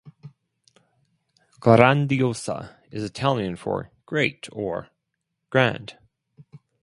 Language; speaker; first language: English; non-native, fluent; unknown